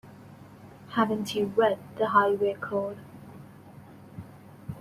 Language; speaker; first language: English; non-native, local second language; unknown